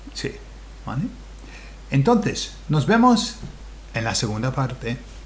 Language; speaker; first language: Spanish; non-native, fluent; English